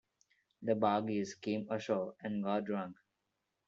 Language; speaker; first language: English; non-native, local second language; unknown